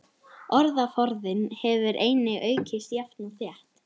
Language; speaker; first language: Icelandic; native; Icelandic